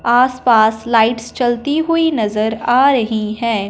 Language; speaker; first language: Hindi; non-native, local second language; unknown